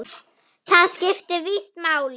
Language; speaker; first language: Icelandic; non-native, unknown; German